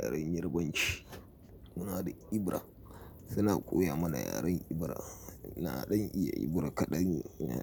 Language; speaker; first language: Hausa; native; Hausa